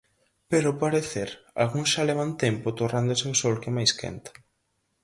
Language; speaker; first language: Galician; native; Galician